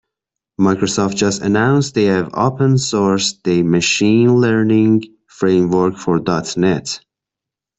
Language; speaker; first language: English; non-native, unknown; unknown